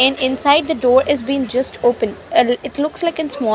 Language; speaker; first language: English; non-native, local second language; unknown